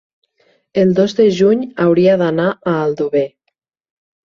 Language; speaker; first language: Catalan; native; Catalan